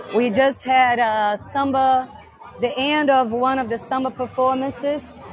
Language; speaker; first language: English; non-native, fluent; Portuguese